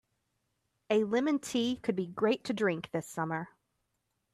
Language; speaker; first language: English; native; English